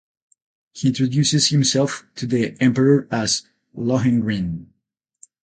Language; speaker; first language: English; non-native, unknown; Spanish